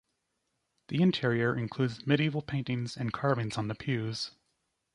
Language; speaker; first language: English; native; English